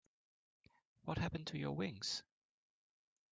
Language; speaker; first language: English; native; English